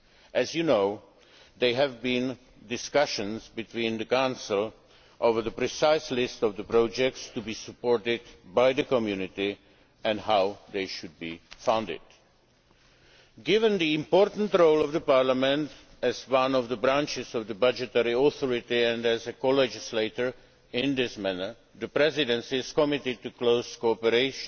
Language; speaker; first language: English; non-native, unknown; Czech